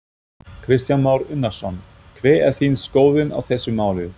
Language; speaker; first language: Icelandic; non-native, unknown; German